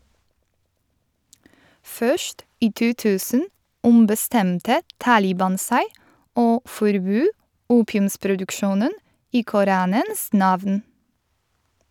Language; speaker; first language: Norwegian; non-native, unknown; Polish